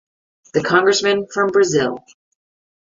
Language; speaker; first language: English; native; English